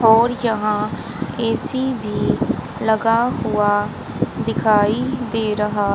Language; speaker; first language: Hindi; native; Hindi